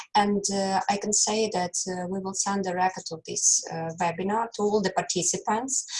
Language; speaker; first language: English; non-native, fluent; Russian